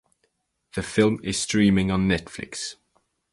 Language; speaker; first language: English; native; English